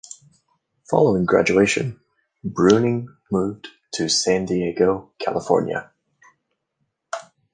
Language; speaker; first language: English; native; English